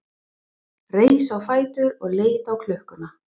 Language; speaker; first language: Icelandic; non-native, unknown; English